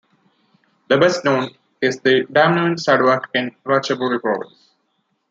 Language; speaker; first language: English; non-native, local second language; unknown